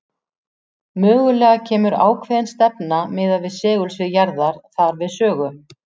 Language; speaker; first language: Icelandic; native; Icelandic